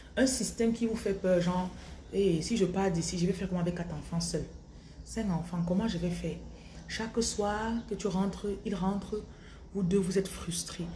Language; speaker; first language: French; non-native, local second language; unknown